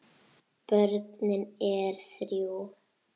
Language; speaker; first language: Icelandic; native; Icelandic